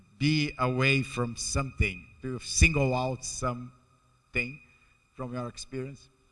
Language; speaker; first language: English; non-native, fluent; Portuguese